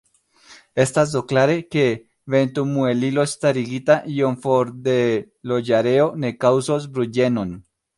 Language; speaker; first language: Esperanto; non-native, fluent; Spanish